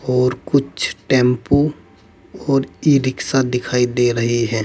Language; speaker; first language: Hindi; native; Hindi